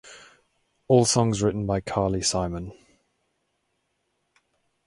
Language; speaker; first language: English; native; English